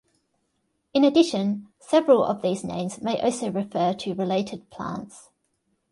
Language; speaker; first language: English; native; English